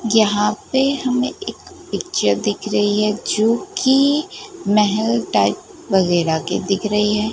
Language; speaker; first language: Hindi; non-native, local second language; Gujarati